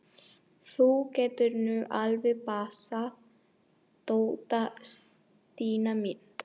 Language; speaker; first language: Icelandic; non-native, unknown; Spanish